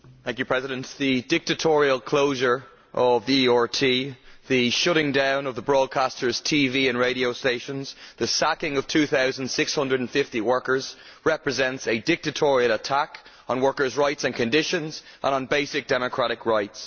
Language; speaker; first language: English; native; English